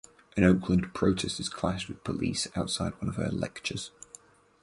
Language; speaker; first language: English; native; English